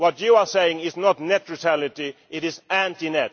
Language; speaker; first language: English; non-native, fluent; Swedish